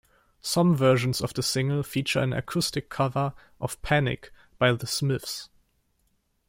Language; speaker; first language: English; non-native, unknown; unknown